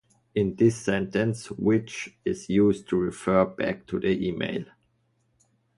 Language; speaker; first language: English; non-native, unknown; German